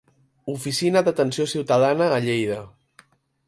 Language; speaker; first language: Catalan; native; Catalan